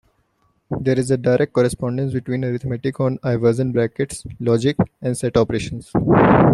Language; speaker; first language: English; non-native, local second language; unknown